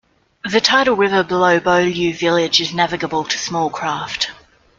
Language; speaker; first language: English; native; English